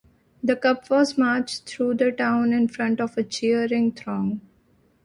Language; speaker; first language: English; non-native, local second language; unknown